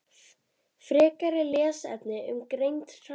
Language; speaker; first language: Icelandic; native; Icelandic